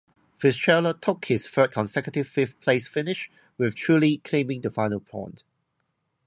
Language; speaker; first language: English; non-native, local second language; Cantonese